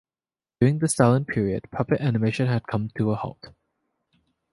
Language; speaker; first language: English; native; English